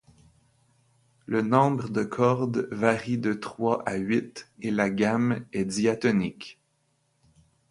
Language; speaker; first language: French; native; French